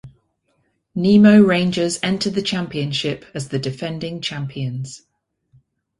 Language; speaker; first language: English; native; English